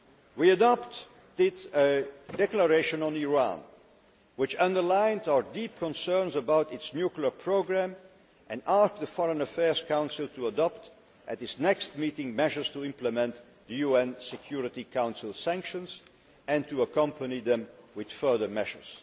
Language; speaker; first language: English; non-native, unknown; Dutch